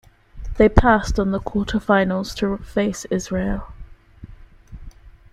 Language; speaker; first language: English; native; English